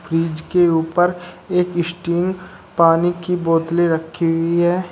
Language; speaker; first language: Hindi; native; Hindi